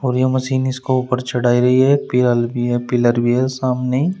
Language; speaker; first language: Hindi; native; Hindi